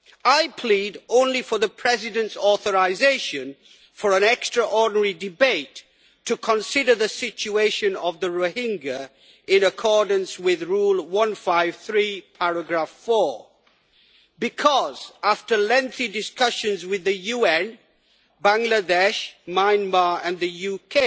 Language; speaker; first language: English; native; English